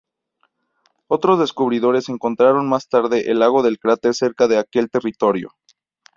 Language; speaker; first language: Spanish; native; Spanish